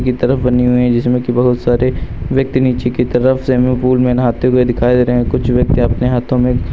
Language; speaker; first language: Hindi; native; Hindi